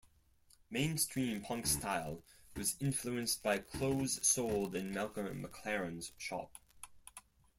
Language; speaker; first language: English; non-native, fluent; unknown